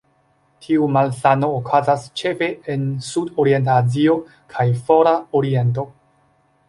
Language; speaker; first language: Esperanto; non-native, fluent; Chinese